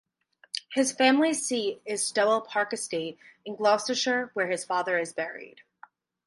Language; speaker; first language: English; native; English